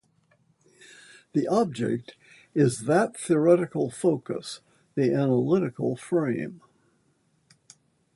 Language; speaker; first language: English; native; English